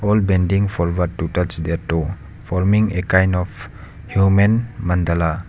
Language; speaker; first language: English; non-native, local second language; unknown